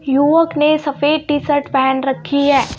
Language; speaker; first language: Hindi; native; Hindi